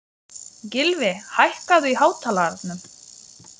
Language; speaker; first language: Icelandic; non-native, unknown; Lithuanian